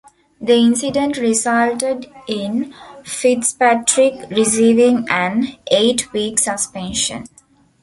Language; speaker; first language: English; non-native, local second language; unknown